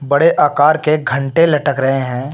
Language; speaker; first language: Hindi; native; Hindi